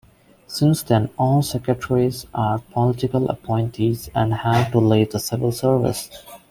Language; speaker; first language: English; non-native, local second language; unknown